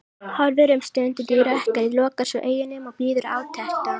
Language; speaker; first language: Icelandic; native; Icelandic